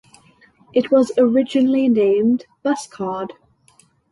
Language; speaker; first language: English; native; English